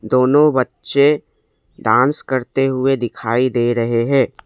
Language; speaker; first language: Hindi; non-native, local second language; Assamese